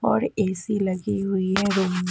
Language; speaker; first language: Hindi; native; Hindi